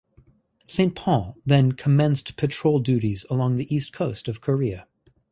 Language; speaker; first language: English; native; English